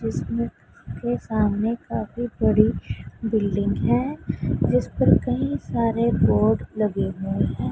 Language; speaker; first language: Hindi; non-native, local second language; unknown